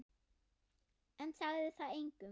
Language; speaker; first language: Icelandic; non-native, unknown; German